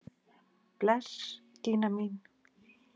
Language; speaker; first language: Icelandic; native; Icelandic